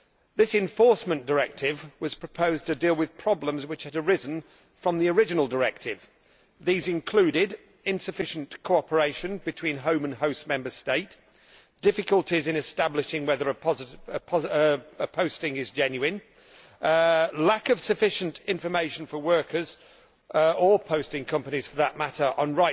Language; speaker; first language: English; native; English